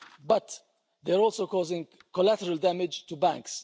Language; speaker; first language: English; non-native, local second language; Maltese